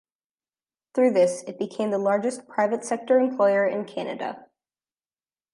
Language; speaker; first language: English; native; English